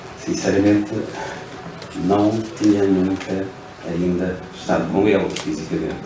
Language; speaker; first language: Portuguese; non-native, local second language; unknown